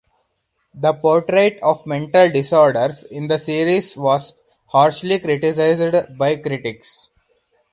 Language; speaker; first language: English; non-native, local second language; Hindi